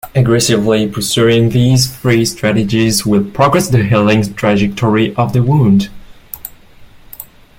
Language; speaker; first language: English; non-native, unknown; French